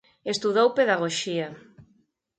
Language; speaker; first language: Galician; native; Galician